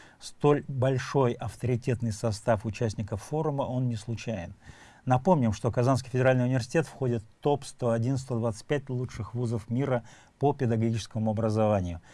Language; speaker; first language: Russian; native; Russian